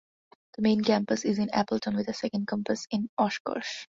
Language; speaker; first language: English; non-native, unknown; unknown